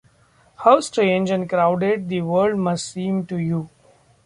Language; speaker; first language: English; non-native, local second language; Marathi